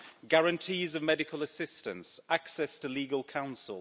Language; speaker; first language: English; native; English